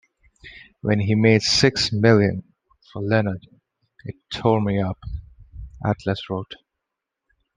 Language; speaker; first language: English; non-native, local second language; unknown